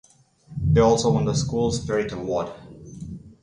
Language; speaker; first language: English; non-native, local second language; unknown